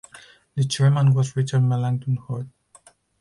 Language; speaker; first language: English; non-native, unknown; Spanish